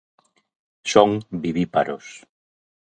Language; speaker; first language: Galician; native; Galician